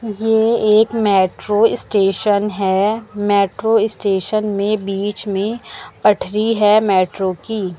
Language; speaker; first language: Hindi; native; Hindi